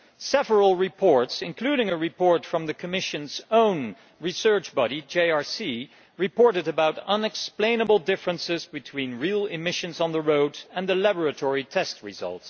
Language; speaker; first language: English; non-native, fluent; Dutch